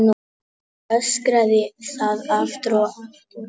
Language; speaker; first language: Icelandic; non-native, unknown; Polish